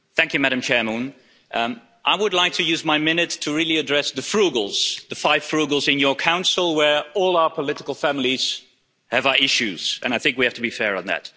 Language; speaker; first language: English; non-native, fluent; Dutch